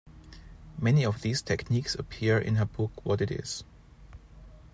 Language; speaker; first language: English; non-native, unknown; German